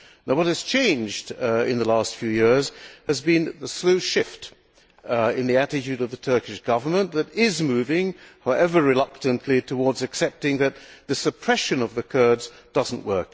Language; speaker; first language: English; non-native, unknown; Hungarian